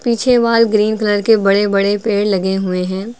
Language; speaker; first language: Hindi; native; Hindi